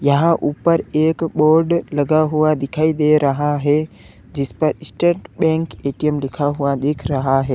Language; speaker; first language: Hindi; native; Hindi